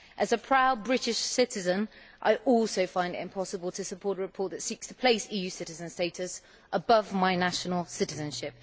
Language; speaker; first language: English; native; English